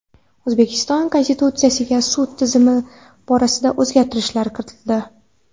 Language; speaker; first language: Uzbek; non-native, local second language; Kara-Kalpak